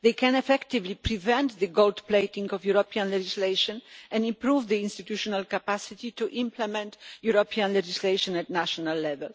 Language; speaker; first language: English; non-native, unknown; Polish